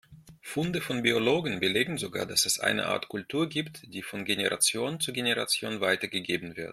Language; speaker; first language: German; non-native, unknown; Russian